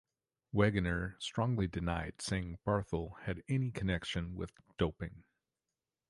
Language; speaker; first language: English; native; English